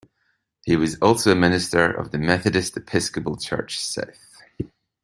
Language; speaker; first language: English; native; English